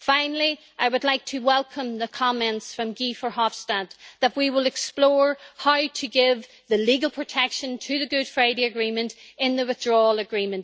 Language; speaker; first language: English; native; English